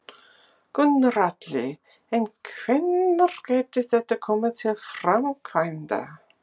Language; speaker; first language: Icelandic; non-native, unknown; English